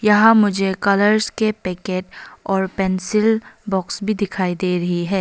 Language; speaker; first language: Hindi; non-native, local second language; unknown